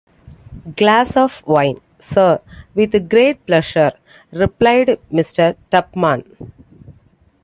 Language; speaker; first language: English; non-native, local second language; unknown